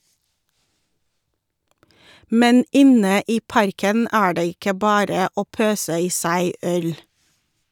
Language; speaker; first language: Norwegian; non-native, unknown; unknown